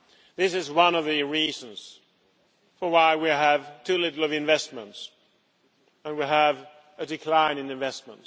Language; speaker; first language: English; non-native, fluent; Swedish